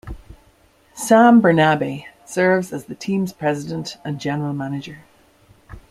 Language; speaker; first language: English; native; English